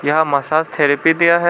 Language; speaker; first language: Hindi; non-native, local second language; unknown